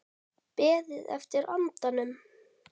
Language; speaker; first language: Icelandic; native; Icelandic